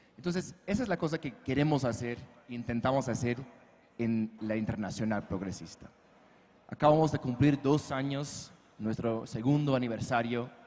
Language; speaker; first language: Spanish; non-native, fluent; English